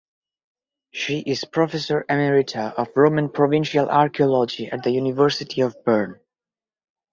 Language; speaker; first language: English; non-native, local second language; Bangla